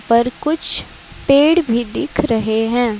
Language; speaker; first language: Hindi; non-native, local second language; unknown